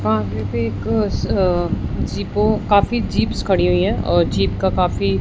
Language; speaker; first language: Hindi; non-native, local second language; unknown